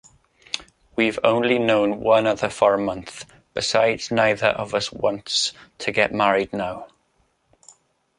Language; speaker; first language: English; native; English